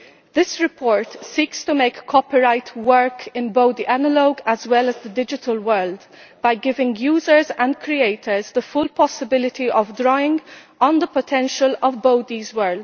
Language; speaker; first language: English; non-native, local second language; Maltese